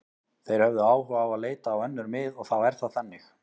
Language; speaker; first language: Icelandic; native; Icelandic